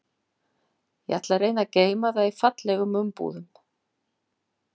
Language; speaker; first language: Icelandic; non-native, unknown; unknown